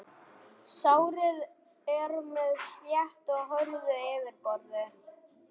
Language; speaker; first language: Icelandic; non-native, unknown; German